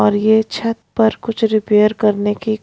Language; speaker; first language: Hindi; non-native, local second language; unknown